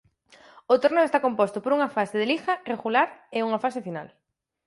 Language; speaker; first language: Galician; native; Galician